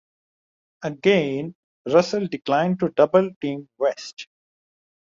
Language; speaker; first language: English; non-native, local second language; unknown